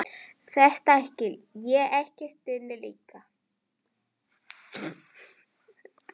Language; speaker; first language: Icelandic; non-native, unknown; Spanish